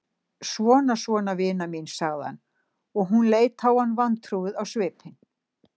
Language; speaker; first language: Icelandic; native; Icelandic